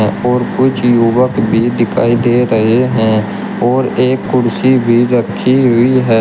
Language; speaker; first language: Hindi; native; Hindi